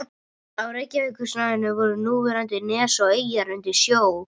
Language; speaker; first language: Icelandic; non-native, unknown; Russian